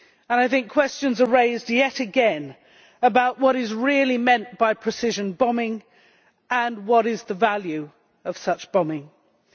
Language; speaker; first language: English; native; English